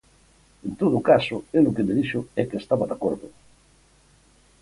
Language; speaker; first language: Galician; native; Galician